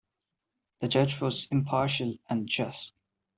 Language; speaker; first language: English; non-native, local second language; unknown